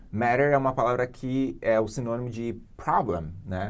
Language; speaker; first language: Portuguese; native; Portuguese